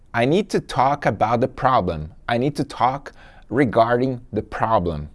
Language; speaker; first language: English; non-native, fluent; Portuguese